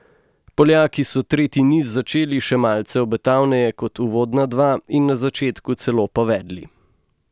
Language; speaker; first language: Slovenian; native; Slovenian